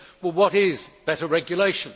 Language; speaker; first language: English; native; English